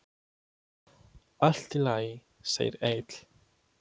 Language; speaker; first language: Icelandic; non-native, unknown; Polish